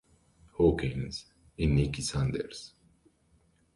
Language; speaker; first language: Spanish; native; Spanish